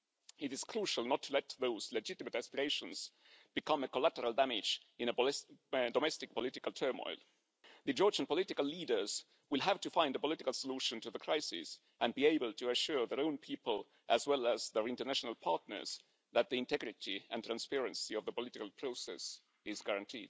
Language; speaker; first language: English; non-native, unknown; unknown